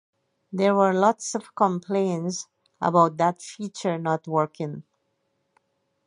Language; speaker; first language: English; native; English